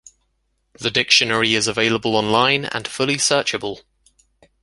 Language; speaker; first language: English; native; English